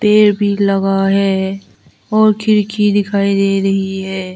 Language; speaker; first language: Hindi; non-native, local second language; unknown